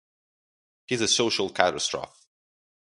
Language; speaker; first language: English; non-native, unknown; Portuguese